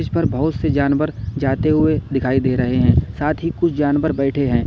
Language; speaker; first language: Hindi; native; Hindi